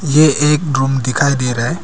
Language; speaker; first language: Hindi; non-native, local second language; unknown